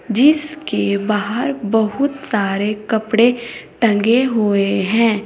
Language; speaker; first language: Hindi; native; Hindi